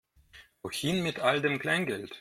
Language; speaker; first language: German; non-native, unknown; Russian